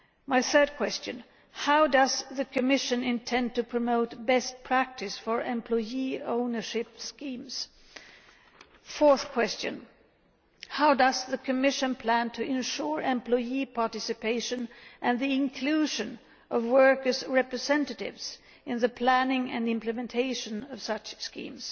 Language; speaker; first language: English; non-native, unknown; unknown